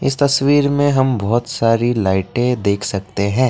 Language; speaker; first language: Hindi; non-native, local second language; Assamese